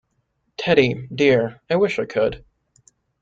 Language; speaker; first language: English; native; English